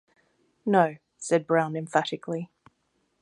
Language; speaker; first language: English; native; English